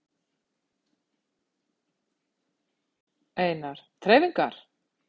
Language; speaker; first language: Icelandic; native; Icelandic